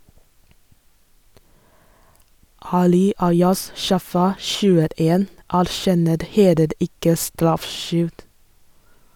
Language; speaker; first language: Norwegian; non-native, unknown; Chinese